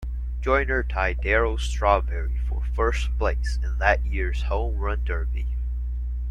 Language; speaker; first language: English; native; English